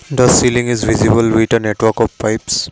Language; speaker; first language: English; non-native, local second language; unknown